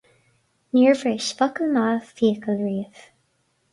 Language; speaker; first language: Irish; non-native, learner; English